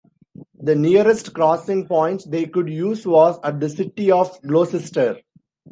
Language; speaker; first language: English; non-native, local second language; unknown